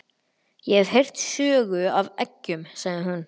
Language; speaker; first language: Icelandic; native; Icelandic